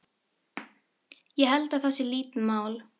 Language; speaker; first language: Icelandic; non-native, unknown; Filipino